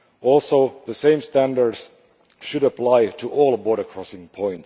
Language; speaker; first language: English; non-native, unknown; Finnish